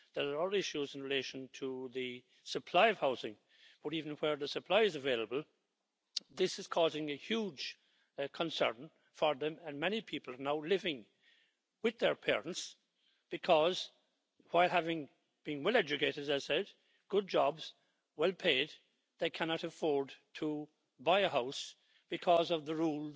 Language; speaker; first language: English; native; English